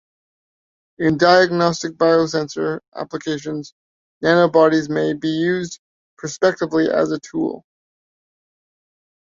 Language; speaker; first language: English; native; English